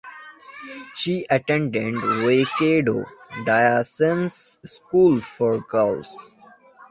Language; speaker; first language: English; non-native, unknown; Bangla